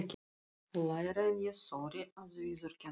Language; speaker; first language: Icelandic; non-native, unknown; Russian